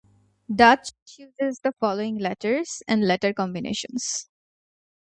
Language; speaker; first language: English; native; English